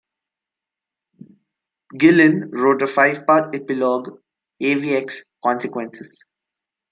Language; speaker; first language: English; non-native, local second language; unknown